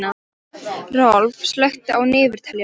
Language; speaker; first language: Icelandic; non-native, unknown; Polish